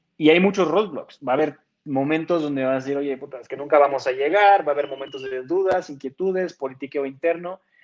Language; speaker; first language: Spanish; non-native, fluent; French